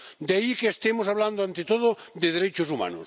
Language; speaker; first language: Spanish; non-native, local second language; Catalan